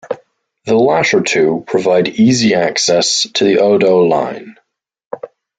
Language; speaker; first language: English; native; English